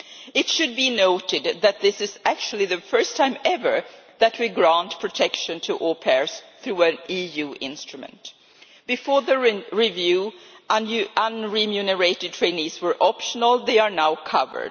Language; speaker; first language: English; non-native, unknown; Swedish